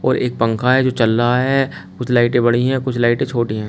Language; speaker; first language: Hindi; native; Hindi